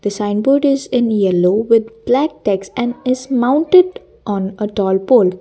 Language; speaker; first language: English; non-native, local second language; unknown